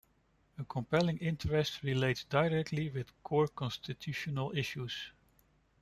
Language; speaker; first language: English; non-native, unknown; Dutch